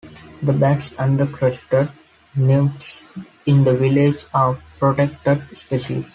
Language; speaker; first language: English; non-native, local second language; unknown